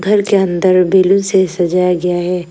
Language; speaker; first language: Hindi; early bilingual, other home language; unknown